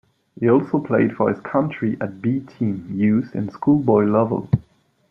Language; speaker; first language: English; non-native, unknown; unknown